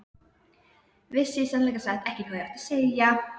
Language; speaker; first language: Icelandic; native; Icelandic